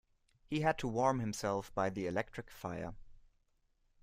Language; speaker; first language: English; non-native, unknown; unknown